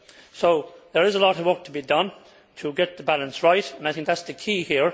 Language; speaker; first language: English; native; English